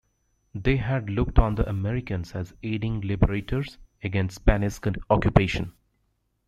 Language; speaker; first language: English; native; English